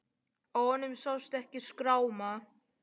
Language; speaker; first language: Icelandic; non-native, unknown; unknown